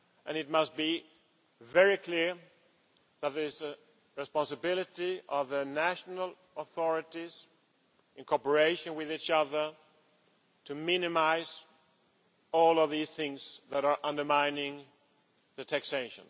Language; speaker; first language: English; non-native, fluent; Swedish